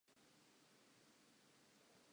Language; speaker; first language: English; non-native, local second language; Southern Sotho